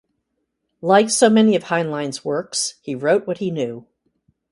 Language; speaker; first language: English; native; English